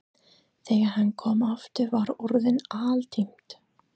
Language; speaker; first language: Icelandic; non-native, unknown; English